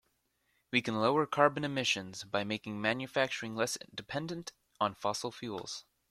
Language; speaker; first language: English; native; English